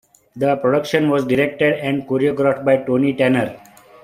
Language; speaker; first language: English; non-native, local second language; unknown